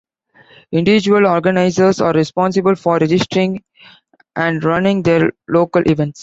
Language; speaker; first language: English; non-native, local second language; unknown